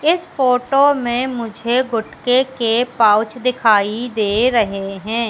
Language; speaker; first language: Hindi; native; Hindi